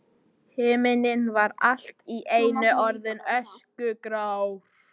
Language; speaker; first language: Icelandic; non-native, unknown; English